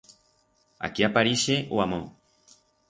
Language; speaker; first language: Aragonese; non-native, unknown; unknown